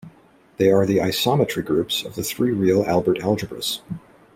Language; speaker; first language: English; native; English